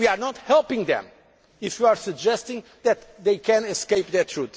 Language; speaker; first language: English; non-native, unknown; Portuguese